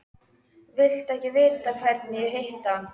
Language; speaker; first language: Icelandic; native; Icelandic